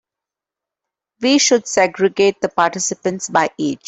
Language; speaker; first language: English; non-native, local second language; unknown